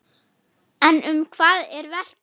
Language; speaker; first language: Icelandic; non-native, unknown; German